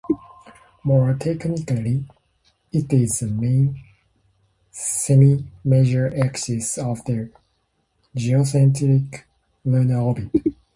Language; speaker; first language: English; native; English